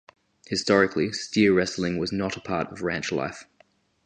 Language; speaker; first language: English; native; English